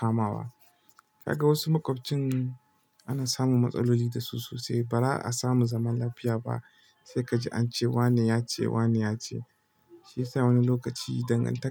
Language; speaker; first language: Hausa; non-native, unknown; Igbo